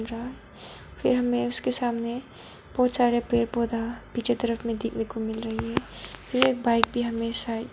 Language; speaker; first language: Hindi; non-native, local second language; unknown